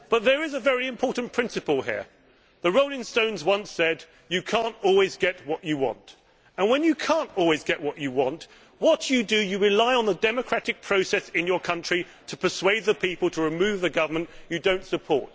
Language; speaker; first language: English; native; English